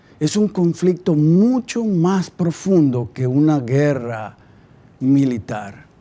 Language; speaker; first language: Spanish; native; Spanish